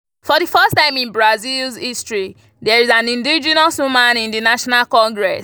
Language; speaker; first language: English; non-native, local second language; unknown